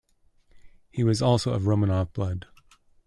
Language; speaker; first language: English; native; English